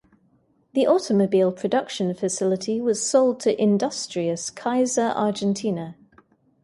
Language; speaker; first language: English; native; English